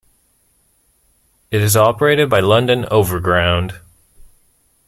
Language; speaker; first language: English; native; English